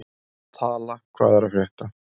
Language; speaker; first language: Icelandic; native; Icelandic